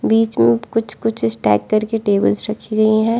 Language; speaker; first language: Hindi; non-native, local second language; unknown